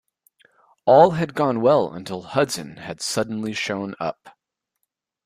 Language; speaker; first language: English; native; English